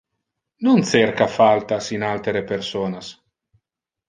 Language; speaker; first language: Interlingua; non-native, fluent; Italian